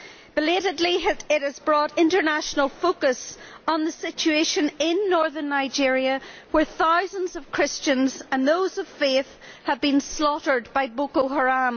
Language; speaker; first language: English; native; English